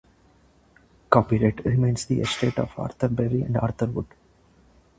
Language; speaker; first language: English; non-native, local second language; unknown